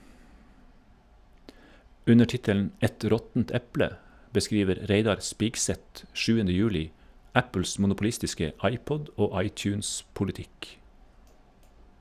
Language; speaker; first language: Norwegian; native; Norwegian